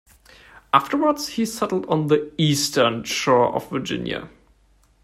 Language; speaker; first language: English; non-native, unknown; German